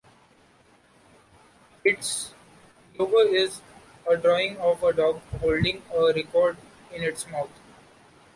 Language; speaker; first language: English; non-native, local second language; Marathi